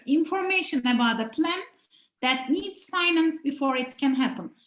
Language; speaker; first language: English; non-native, fluent; Turkish